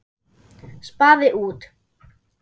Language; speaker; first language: Icelandic; non-native, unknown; German